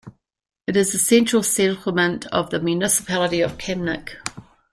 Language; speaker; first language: English; native; English